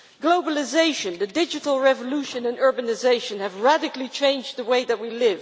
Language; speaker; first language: English; non-native, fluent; Dutch